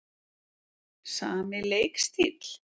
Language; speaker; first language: Icelandic; native; Icelandic